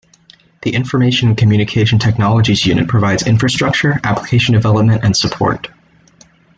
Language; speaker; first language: English; native; English